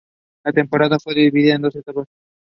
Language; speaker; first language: English; non-native, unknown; Spanish